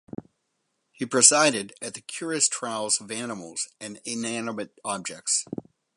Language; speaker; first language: English; native; English